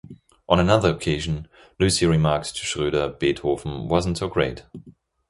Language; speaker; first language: English; non-native, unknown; German